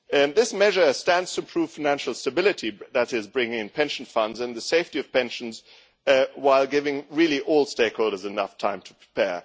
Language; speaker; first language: English; non-native, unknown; German